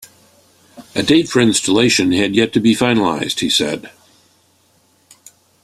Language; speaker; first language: English; native; English